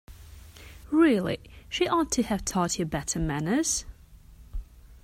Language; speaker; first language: English; non-native, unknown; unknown